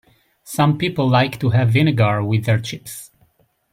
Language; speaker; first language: English; native; English